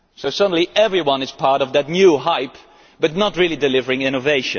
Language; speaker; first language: English; non-native, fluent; Dutch